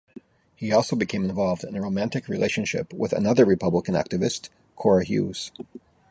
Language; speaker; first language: English; native; English